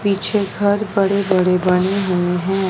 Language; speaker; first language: Hindi; non-native, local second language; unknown